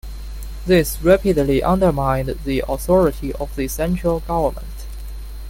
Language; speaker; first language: English; non-native, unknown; Chinese